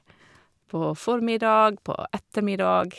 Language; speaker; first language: Norwegian; non-native, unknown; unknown